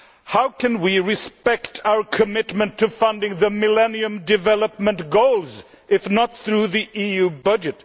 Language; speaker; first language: English; non-native, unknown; Swedish